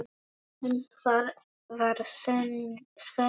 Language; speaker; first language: Icelandic; non-native, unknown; Polish